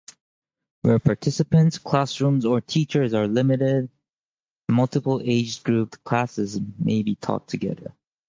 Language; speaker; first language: English; native; English